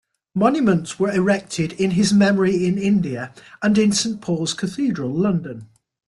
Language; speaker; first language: English; native; English